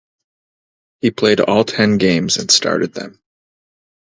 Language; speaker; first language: English; native; English